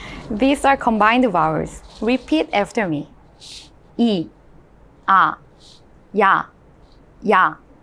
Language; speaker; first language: English; non-native, fluent; Korean